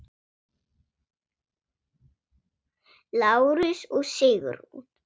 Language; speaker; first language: Icelandic; non-native, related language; Swedish